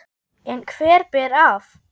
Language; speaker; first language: Icelandic; non-native, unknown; German